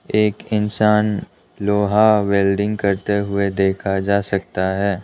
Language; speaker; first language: Hindi; non-native, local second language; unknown